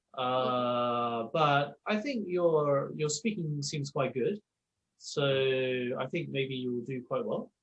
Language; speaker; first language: English; native; English